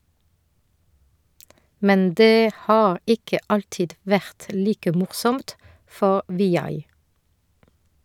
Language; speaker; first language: Norwegian; non-native, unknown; French